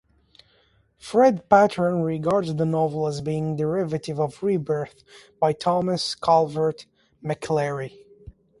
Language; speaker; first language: English; native; English